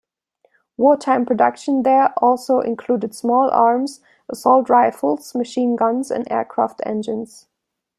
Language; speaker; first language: English; non-native, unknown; German